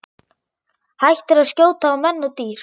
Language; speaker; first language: Icelandic; non-native, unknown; German